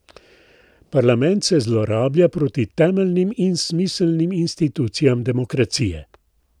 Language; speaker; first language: Slovenian; native; Slovenian